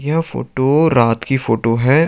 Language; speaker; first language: Hindi; native; Hindi